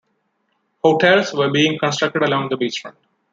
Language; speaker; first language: English; non-native, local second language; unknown